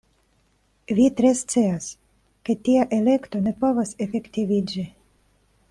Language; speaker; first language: Esperanto; non-native, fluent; Russian